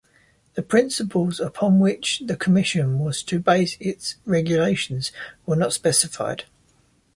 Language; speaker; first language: English; native; English